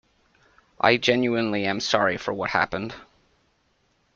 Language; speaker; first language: English; native; English